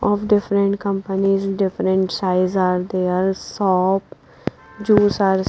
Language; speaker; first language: English; non-native, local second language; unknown